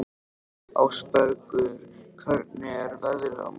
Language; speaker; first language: Icelandic; native; Icelandic